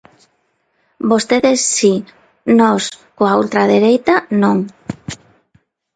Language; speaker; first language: Galician; non-native, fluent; Spanish